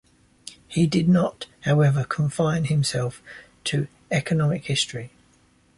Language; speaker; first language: English; native; English